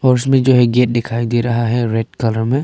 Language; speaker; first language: Hindi; non-native, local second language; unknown